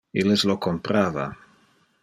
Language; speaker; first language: Interlingua; non-native, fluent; Dutch